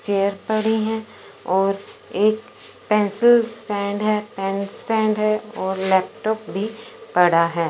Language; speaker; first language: Hindi; non-native, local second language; Punjabi